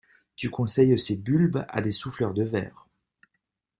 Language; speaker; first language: French; native; French